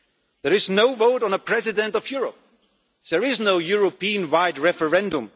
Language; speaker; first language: English; non-native, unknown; German